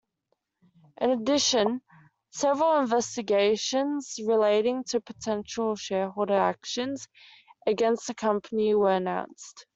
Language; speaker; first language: English; native; English